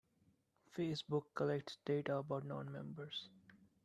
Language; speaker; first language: English; non-native, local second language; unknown